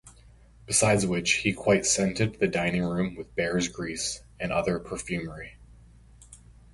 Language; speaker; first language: English; native; English